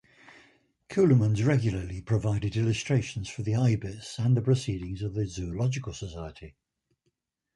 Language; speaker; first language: English; native; English